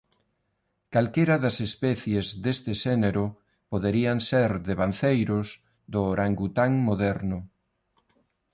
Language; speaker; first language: Galician; non-native, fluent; Spanish